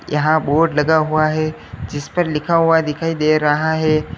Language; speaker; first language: Hindi; native; Hindi